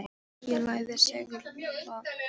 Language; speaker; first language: Icelandic; non-native, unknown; Polish